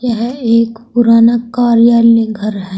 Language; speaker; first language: Hindi; native; Hindi